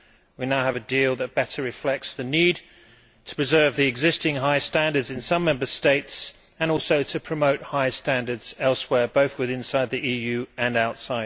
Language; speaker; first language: English; native; English